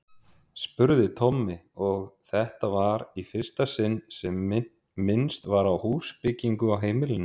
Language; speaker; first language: Icelandic; native; Icelandic